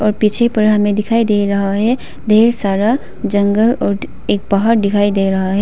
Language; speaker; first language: Hindi; non-native, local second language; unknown